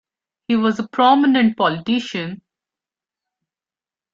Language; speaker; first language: English; non-native, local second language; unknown